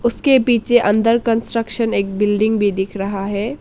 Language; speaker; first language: Hindi; early bilingual, other home language; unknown